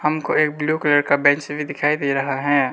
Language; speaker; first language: Hindi; non-native, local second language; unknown